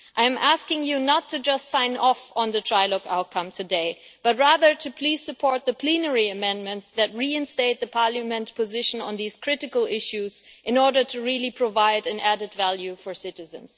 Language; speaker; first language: English; non-native, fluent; German